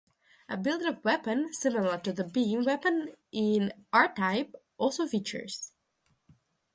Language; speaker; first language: English; non-native, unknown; Russian